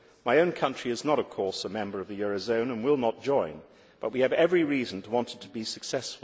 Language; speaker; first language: English; native; English